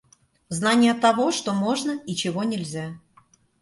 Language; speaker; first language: Russian; native; Russian